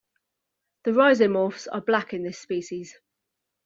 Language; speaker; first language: English; native; English